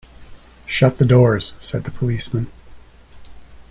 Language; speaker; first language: English; native; English